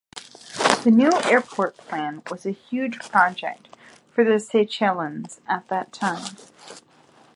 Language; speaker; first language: English; native; English